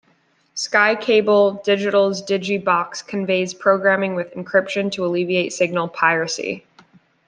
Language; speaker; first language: English; native; English